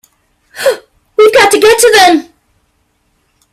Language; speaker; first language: English; native; English